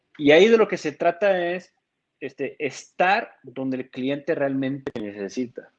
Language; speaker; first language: Spanish; non-native, fluent; French